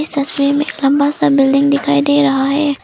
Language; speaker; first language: Hindi; non-native, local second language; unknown